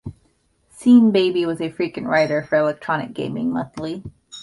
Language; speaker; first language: English; native; English